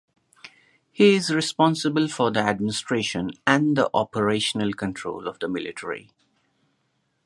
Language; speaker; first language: English; non-native, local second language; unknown